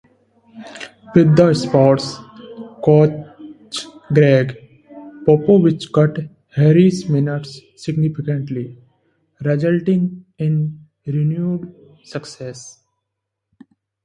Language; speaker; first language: English; non-native, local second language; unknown